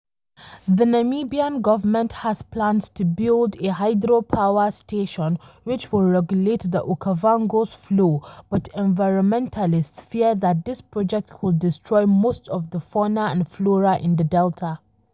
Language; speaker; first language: English; non-native, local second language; Hausa